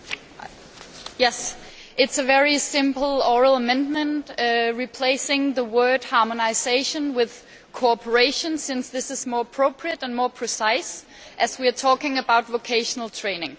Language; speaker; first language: English; non-native, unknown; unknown